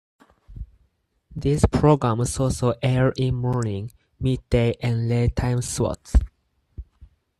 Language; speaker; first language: English; non-native, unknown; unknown